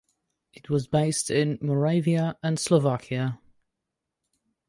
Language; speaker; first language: English; native; English